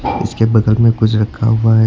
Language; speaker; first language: Hindi; native; Hindi